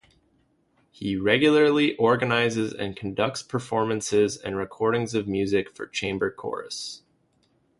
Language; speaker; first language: English; native; English